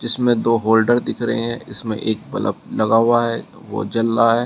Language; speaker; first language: Hindi; native; Hindi